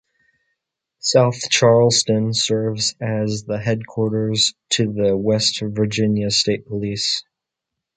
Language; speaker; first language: English; native; English